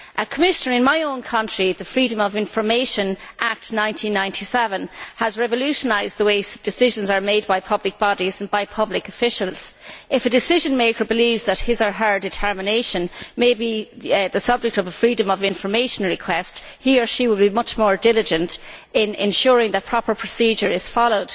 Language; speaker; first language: English; native; English